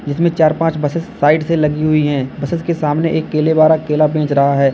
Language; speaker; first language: Hindi; native; Hindi